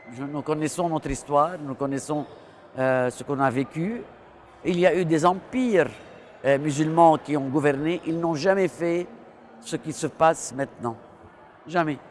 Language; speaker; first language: French; non-native, local second language; Arabic